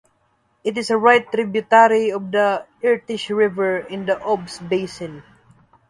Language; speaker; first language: English; non-native, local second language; Waray